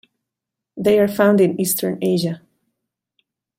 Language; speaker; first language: English; non-native, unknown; Catalan